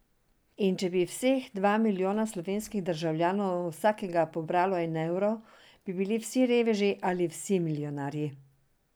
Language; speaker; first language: Slovenian; non-native, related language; Serbian